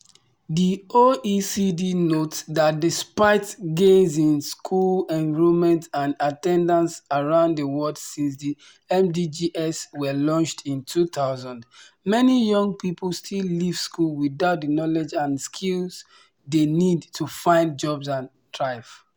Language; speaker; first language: English; non-native, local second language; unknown